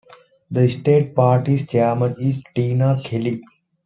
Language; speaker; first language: English; non-native, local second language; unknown